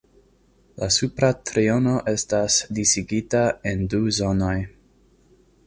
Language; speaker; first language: Esperanto; non-native, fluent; English